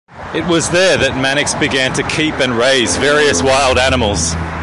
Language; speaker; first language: English; native; English